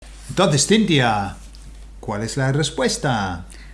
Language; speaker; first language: Spanish; non-native, fluent; English